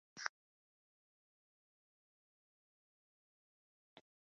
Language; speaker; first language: English; non-native, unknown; Pashto